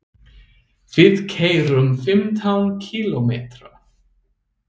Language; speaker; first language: Icelandic; non-native, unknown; English